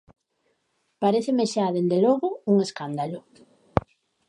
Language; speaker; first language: Galician; native; Galician